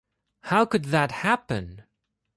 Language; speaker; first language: English; non-native, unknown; Greek